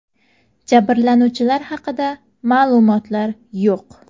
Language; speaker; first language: Uzbek; native; Uzbek